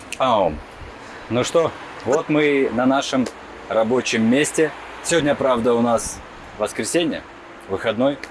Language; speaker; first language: Russian; native; Russian